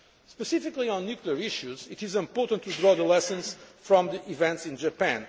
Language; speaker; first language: English; non-native, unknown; Portuguese